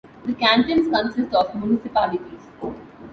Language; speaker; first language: English; non-native, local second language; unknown